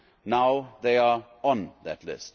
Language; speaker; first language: English; non-native, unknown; German